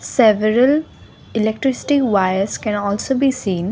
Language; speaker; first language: English; non-native, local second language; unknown